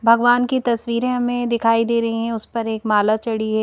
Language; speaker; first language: Hindi; native; Hindi